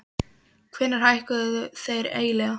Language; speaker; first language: Icelandic; non-native, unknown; Polish